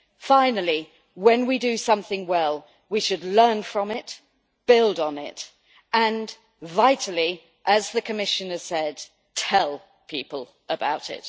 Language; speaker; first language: English; native; English